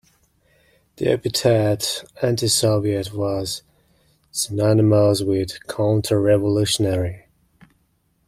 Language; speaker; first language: English; non-native, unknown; Mongolian